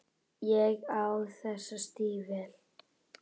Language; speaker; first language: Icelandic; native; Icelandic